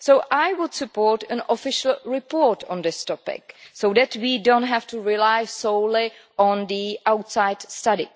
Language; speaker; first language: English; non-native, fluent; Czech